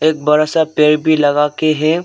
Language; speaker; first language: Hindi; non-native, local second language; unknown